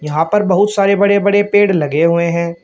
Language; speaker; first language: Hindi; native; Hindi